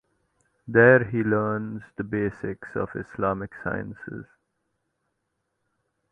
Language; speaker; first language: English; non-native, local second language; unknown